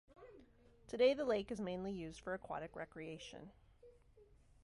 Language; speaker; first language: English; native; English